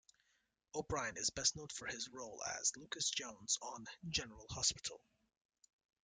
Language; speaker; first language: English; native; English